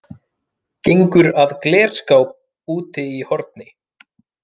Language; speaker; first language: Icelandic; non-native, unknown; Finnish